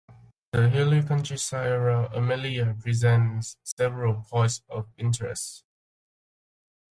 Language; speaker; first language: English; native; English